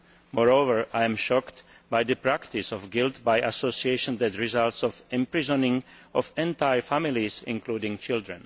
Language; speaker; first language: English; non-native, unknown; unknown